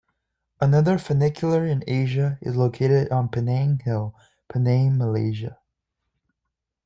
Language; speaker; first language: English; native; English